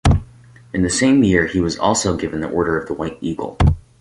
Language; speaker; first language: English; native; English